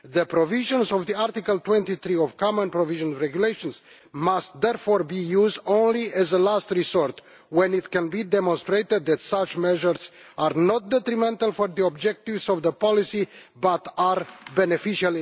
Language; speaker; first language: English; non-native, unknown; Romanian